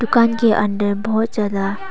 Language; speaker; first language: Hindi; non-native, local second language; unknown